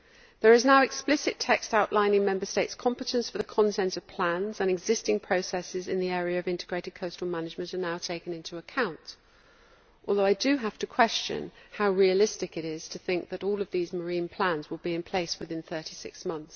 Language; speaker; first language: English; native; English